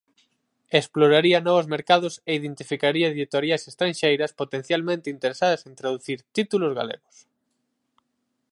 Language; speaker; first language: Galician; native; Galician